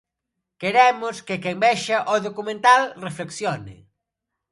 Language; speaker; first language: Galician; non-native, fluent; Spanish